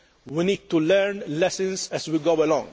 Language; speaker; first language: English; non-native, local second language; Maltese